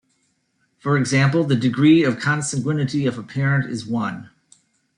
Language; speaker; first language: English; native; English